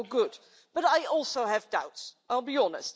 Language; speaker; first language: English; non-native, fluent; Dutch